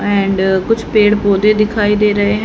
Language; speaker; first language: Hindi; native; Hindi